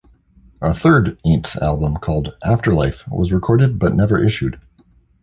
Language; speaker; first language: English; native; English